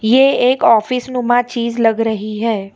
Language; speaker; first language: Hindi; non-native, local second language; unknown